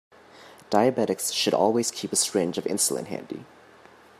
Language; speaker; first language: English; native; English